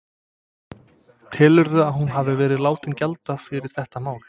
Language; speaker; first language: Icelandic; non-native, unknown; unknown